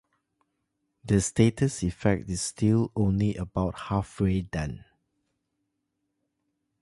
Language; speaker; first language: English; non-native, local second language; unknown